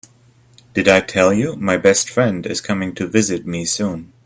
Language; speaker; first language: English; native; English